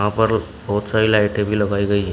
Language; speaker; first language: Hindi; native; Hindi